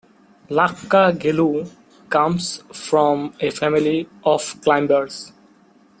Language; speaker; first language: English; non-native, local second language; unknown